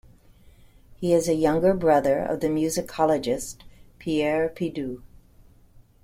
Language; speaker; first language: English; native; English